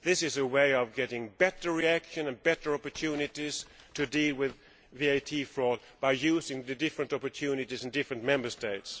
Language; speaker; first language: English; non-native, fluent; Swedish